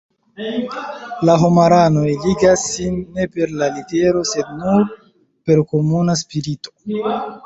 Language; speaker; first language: Esperanto; non-native, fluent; Chinese